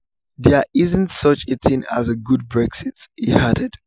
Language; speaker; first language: English; non-native, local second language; Yoruba